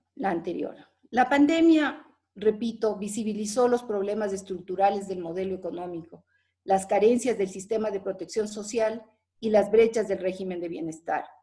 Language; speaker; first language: Spanish; native; Spanish